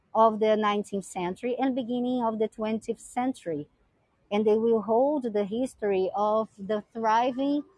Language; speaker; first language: English; non-native, fluent; Portuguese